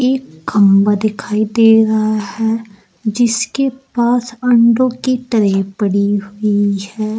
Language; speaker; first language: Hindi; native; Hindi